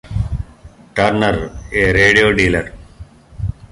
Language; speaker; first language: English; non-native, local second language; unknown